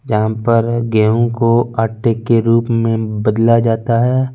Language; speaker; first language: Hindi; non-native, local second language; Punjabi